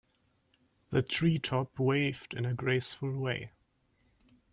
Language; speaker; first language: English; non-native, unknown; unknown